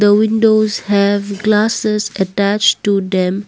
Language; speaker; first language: English; non-native, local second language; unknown